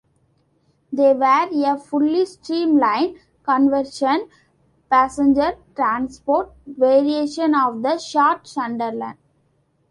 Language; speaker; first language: English; non-native, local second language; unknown